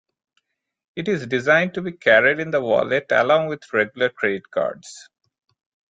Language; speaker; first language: English; non-native, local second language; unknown